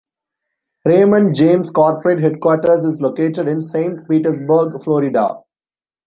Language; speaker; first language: English; non-native, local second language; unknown